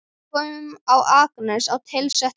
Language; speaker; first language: Icelandic; native; Icelandic